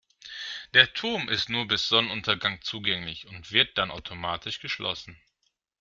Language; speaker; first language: German; non-native, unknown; Greek